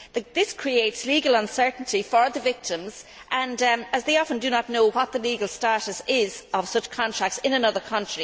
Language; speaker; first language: English; native; English